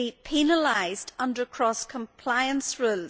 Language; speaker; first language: English; native; English